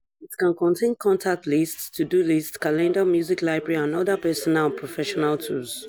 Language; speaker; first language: English; non-native, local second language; Yoruba